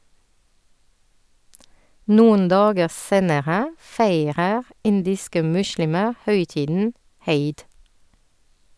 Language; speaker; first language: Norwegian; non-native, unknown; French